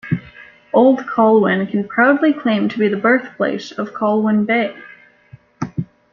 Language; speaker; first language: English; native; English